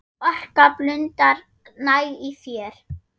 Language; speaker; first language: Icelandic; non-native, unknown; German